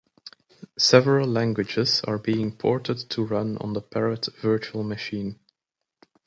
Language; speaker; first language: English; native; English